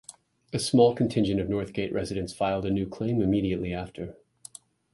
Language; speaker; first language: English; native; English